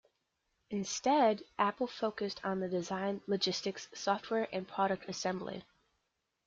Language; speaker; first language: English; native; English